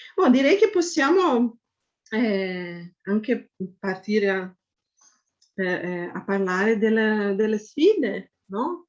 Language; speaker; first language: Italian; non-native, fluent; Portuguese